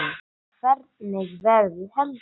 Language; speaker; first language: Icelandic; non-native, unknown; English